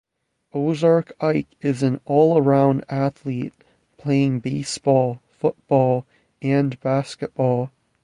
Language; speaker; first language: English; native; English